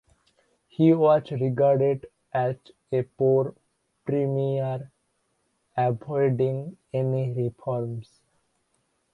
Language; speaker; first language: English; non-native, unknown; Bangla